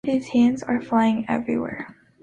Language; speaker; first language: English; native; English